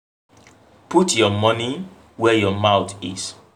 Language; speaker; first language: English; non-native, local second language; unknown